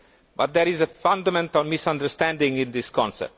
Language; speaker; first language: English; non-native, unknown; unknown